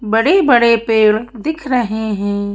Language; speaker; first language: Hindi; native; Hindi